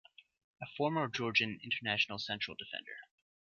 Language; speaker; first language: English; native; English